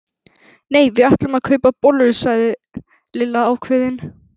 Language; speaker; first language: Icelandic; native; Icelandic